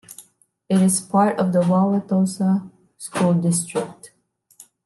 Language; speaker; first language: English; non-native, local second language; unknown